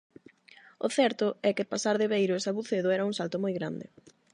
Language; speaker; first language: Galician; non-native, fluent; Spanish